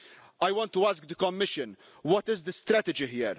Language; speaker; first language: English; non-native, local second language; Maltese